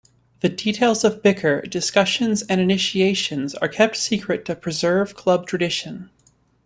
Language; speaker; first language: English; native; English